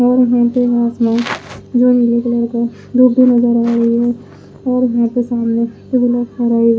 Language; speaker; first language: Hindi; non-native, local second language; Punjabi